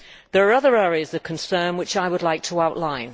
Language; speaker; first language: English; native; English